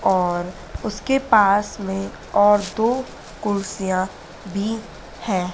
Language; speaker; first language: Hindi; native; Hindi